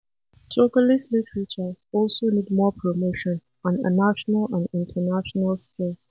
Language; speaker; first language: English; non-native, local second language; Hausa